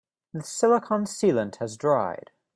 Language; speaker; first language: English; native; English